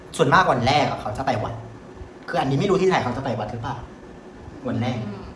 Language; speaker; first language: Thai; non-native, fluent; Vietnamese